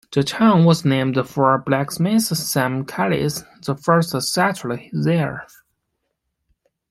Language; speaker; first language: English; non-native, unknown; Chinese